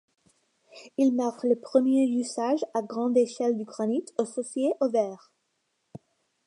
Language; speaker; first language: French; non-native, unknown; English